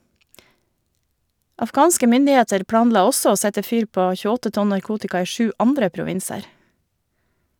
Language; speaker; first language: Norwegian; native; Norwegian